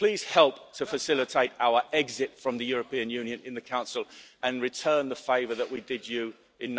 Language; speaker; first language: English; native; English